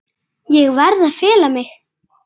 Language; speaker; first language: Icelandic; native; Icelandic